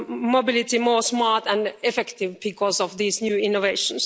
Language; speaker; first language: English; non-native, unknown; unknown